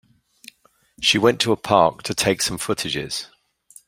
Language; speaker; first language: English; native; English